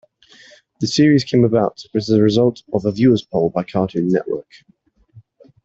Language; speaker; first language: English; native; English